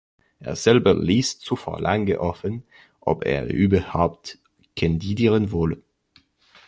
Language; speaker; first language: German; non-native, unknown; French